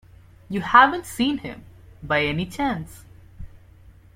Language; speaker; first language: English; non-native, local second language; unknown